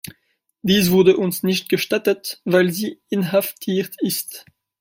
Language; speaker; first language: German; non-native, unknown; French